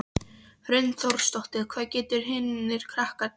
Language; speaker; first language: Icelandic; non-native, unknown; Polish